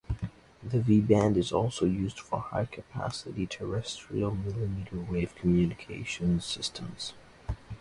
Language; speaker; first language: English; native; English